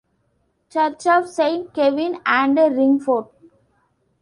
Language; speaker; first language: English; non-native, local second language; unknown